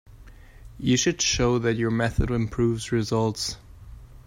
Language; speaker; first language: English; non-native, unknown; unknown